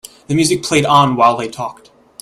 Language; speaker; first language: English; native; English